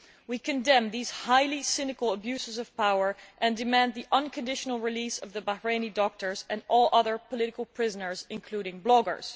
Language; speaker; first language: English; non-native, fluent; Dutch